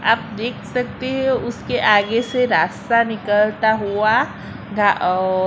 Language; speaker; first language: Hindi; non-native, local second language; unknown